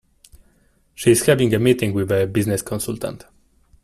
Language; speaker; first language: English; non-native, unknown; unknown